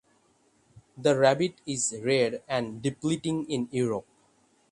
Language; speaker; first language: English; non-native, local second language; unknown